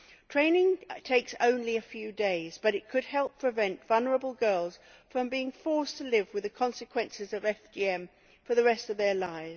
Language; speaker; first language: English; native; English